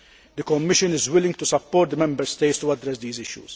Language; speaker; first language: English; non-native, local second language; Maltese